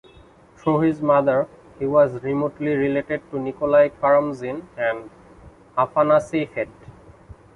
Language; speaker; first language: English; non-native, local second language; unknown